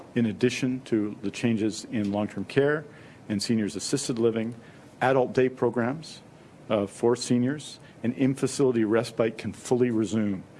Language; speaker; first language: English; native; English